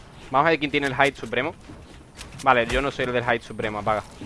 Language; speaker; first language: Spanish; native; Spanish